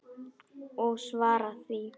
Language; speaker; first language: Icelandic; non-native, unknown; Polish